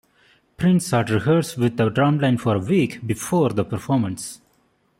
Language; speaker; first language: English; non-native, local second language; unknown